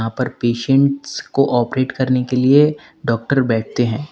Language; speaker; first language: Hindi; native; Hindi